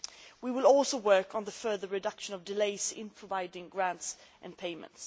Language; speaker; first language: English; non-native, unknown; Swedish